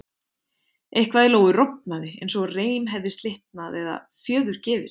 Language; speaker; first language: Icelandic; native; Icelandic